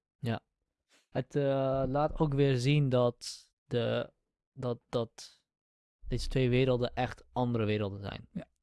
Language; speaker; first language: Dutch; early bilingual, other home language; Central Kurdish